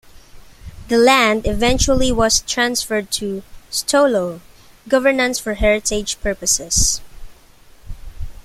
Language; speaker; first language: English; non-native, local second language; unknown